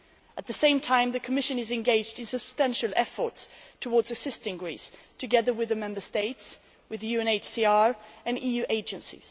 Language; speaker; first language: English; non-native, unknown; Swedish